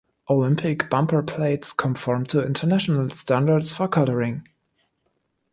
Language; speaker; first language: English; non-native, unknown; German